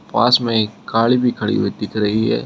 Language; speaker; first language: Hindi; native; Hindi